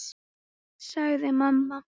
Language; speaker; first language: Icelandic; native; Icelandic